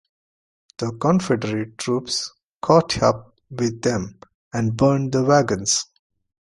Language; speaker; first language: English; non-native, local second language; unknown